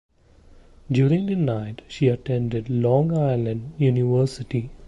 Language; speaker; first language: English; non-native, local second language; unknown